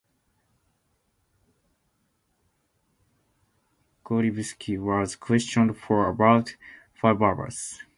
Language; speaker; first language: English; non-native, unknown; Japanese